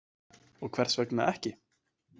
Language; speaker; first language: Icelandic; native; Icelandic